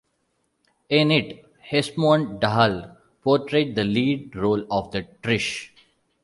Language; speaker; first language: English; non-native, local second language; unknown